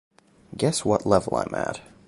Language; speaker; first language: English; native; English